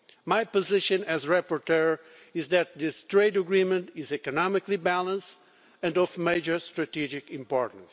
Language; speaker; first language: English; non-native, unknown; Portuguese